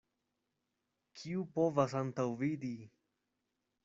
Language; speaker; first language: Esperanto; non-native, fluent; Spanish